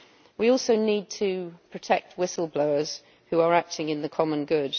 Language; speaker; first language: English; native; English